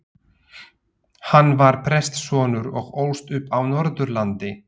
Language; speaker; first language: Icelandic; non-native, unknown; Slovak